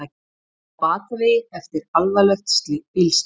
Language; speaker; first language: Icelandic; native; Icelandic